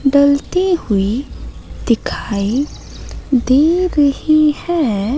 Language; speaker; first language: Hindi; native; Hindi